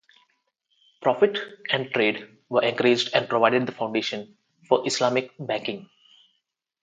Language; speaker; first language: English; non-native, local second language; Telugu